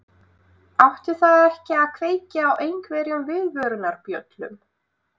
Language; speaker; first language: Icelandic; non-native, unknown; Russian